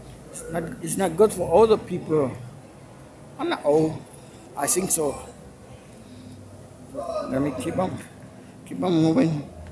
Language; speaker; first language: English; non-native, local second language; Spanish